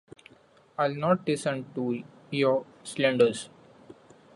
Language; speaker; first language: English; non-native, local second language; Marathi